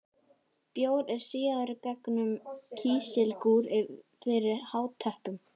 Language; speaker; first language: Icelandic; native; Icelandic